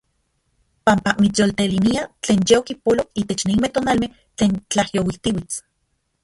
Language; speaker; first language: Central Puebla Nahuatl; non-native, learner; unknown